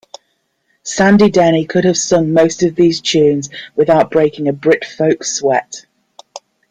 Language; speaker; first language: English; native; English